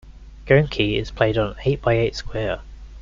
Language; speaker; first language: English; native; English